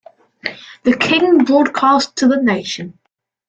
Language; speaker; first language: English; native; English